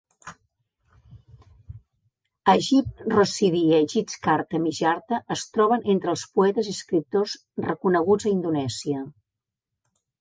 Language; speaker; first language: Catalan; native; Catalan